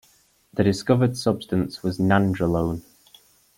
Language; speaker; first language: English; native; English